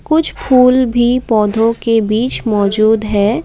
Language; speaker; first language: Hindi; non-native, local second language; Assamese